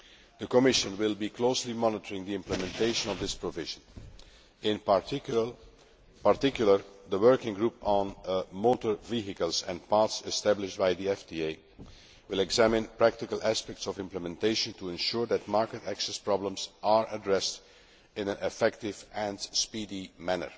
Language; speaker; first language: English; non-native, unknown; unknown